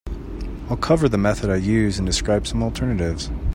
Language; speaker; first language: English; native; English